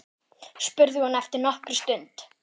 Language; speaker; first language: Icelandic; non-native, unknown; German